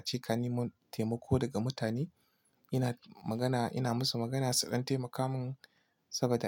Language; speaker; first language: Hausa; non-native, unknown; Igbo